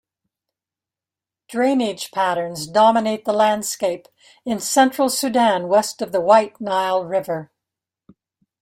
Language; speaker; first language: English; native; English